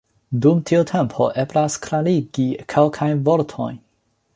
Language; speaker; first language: Esperanto; non-native, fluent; Chinese